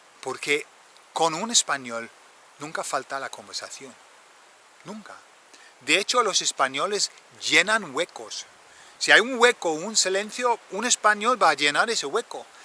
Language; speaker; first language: Spanish; non-native, fluent; English